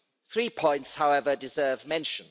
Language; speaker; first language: English; non-native, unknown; German